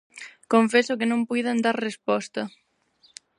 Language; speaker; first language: Galician; non-native, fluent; Spanish